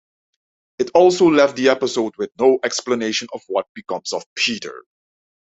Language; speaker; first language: English; non-native, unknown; Dutch